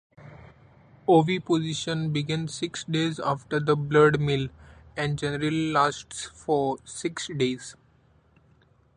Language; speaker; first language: English; non-native, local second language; Marathi